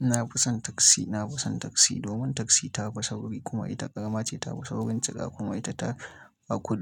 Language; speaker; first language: Hausa; native; Hausa